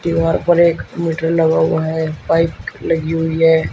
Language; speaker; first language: Hindi; native; Hindi